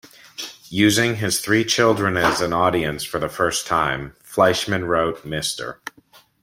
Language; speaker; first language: English; native; English